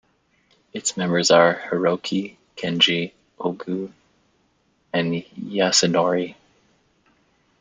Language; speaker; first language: English; native; English